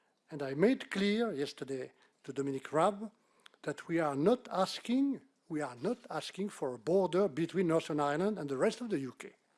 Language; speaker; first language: English; non-native, fluent; French